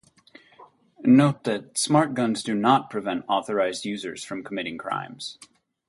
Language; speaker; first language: English; native; English